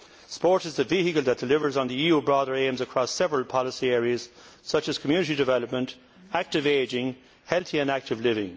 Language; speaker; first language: English; native; English